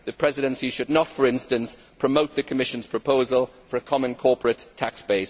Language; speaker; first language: English; native; English